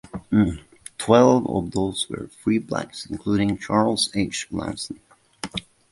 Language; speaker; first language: English; native; English